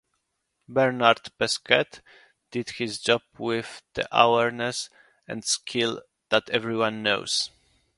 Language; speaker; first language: English; non-native, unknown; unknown